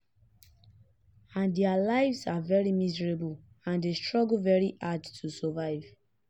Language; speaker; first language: English; non-native, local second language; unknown